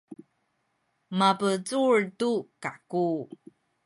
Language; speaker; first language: Sakizaya; native; Sakizaya